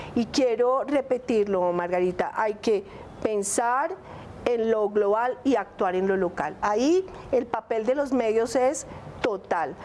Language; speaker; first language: Spanish; native; Spanish